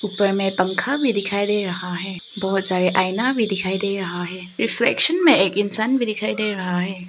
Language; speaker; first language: Hindi; early bilingual, other home language; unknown